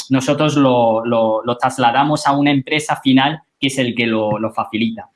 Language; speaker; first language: Spanish; non-native, fluent; Chinese